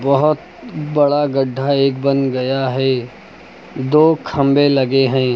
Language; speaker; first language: Hindi; native; Hindi